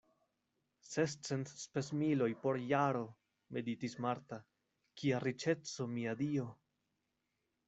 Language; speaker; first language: Esperanto; non-native, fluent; Spanish